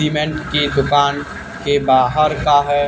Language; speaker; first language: Hindi; native; Hindi